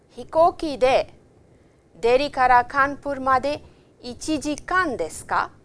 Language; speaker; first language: English; non-native, local second language; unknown